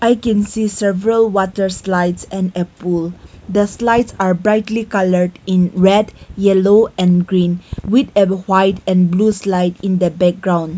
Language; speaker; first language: English; non-native, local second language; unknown